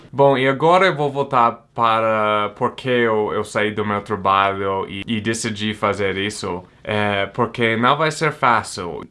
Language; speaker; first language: Portuguese; non-native, fluent; English